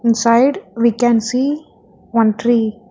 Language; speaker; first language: English; non-native, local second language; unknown